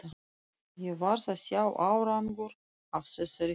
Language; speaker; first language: Icelandic; non-native, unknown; Russian